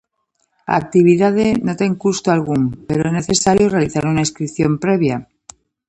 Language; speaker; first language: Galician; native; Galician